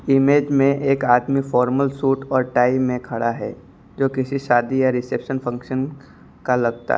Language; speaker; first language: Hindi; non-native, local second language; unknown